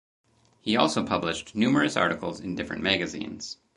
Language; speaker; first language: English; native; English